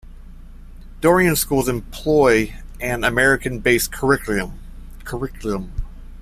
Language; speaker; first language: English; native; English